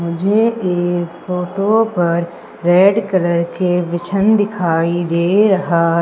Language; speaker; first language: Hindi; native; Hindi